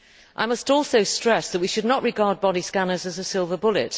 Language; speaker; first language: English; native; English